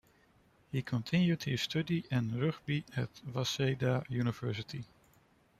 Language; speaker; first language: English; non-native, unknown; Dutch